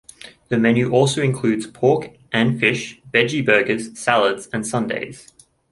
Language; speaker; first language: English; native; English